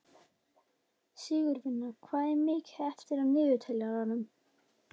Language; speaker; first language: Icelandic; native; Icelandic